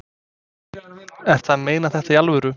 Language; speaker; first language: Icelandic; non-native, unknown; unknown